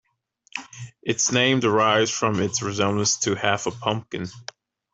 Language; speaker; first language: English; native; English